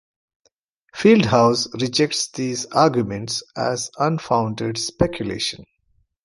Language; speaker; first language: English; non-native, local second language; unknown